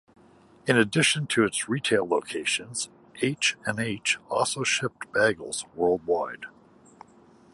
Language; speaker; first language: English; native; English